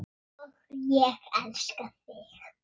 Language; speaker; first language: Icelandic; native; Icelandic